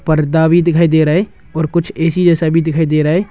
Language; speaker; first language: Hindi; non-native, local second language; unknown